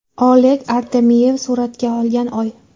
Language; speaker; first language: Uzbek; native; Uzbek